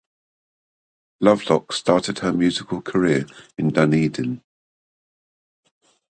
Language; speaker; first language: English; native; English